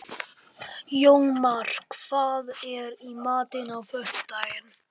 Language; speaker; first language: Icelandic; non-native, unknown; Polish